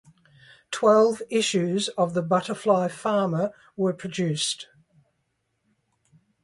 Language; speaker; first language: English; native; English